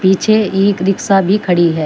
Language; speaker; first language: Hindi; native; Hindi